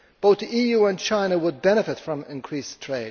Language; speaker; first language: English; native; English